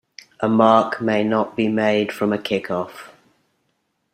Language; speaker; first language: English; native; English